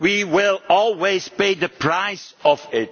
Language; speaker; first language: English; non-native, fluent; Dutch